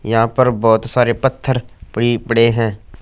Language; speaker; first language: Hindi; non-native, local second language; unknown